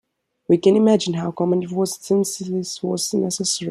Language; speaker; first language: English; non-native, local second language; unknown